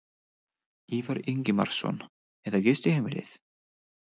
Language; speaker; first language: Icelandic; non-native, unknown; English